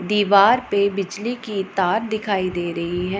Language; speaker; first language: Hindi; non-native, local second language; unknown